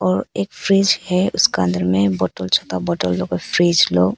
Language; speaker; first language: Hindi; early bilingual, other home language; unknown